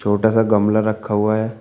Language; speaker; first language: Hindi; native; Hindi